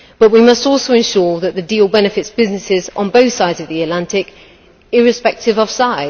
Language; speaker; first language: English; native; English